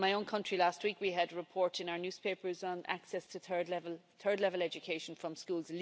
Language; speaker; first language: English; native; English